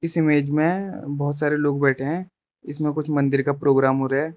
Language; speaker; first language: Hindi; early bilingual, other home language; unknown